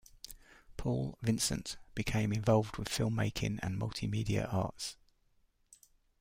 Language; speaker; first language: English; native; English